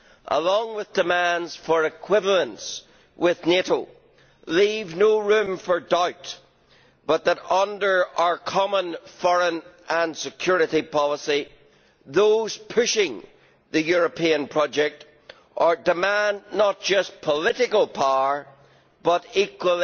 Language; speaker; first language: English; native; English